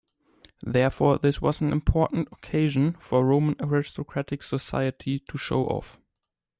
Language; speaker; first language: English; non-native, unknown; German